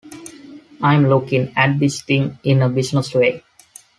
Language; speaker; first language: English; non-native, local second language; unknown